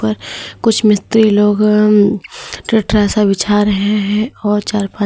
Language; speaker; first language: Hindi; native; Hindi